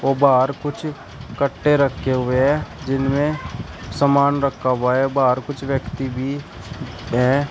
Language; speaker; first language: Hindi; native; Hindi